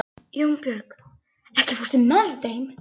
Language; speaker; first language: Icelandic; native; Icelandic